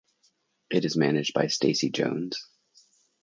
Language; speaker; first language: English; native; English